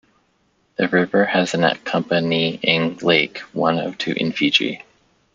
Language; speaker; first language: English; native; English